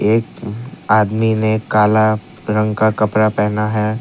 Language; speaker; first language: Hindi; non-native, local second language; Assamese